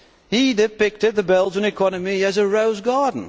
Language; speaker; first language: English; non-native, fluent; Dutch